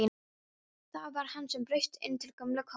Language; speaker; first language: Icelandic; non-native, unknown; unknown